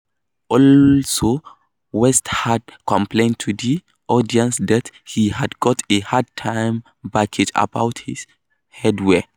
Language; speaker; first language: English; non-native, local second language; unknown